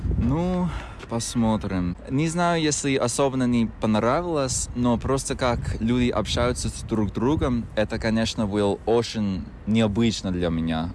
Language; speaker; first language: Russian; non-native, fluent; English